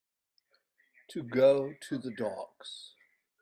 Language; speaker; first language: English; native; English